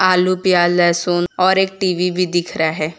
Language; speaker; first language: Hindi; non-native, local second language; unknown